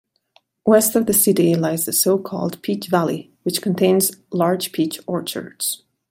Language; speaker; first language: English; non-native, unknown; Catalan